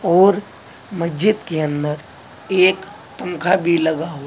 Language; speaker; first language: Hindi; native; Hindi